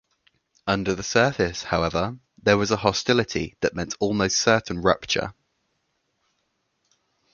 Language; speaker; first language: English; native; English